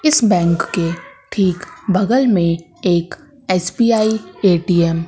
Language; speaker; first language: Hindi; native; Hindi